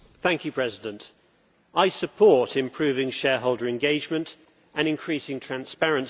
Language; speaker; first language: English; native; English